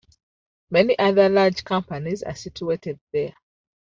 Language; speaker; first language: English; non-native, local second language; Ganda